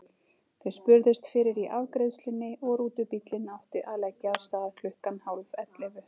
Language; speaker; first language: Icelandic; native; Icelandic